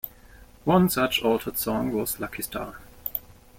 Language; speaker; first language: English; non-native, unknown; German